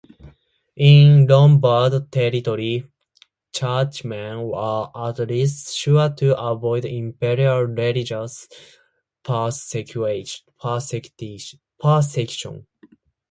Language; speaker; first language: English; non-native, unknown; Japanese